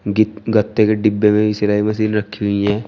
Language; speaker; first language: Hindi; native; Hindi